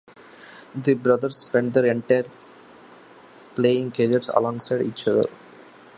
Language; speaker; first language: English; non-native, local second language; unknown